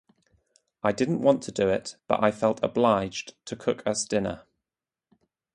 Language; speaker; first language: English; native; English